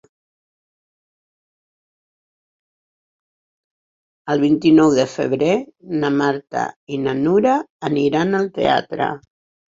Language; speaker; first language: Catalan; non-native, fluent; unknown